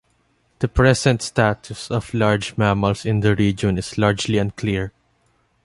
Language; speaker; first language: English; non-native, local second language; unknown